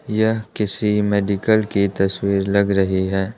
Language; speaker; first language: Hindi; non-native, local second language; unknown